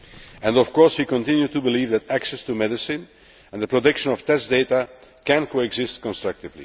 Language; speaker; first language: English; non-native, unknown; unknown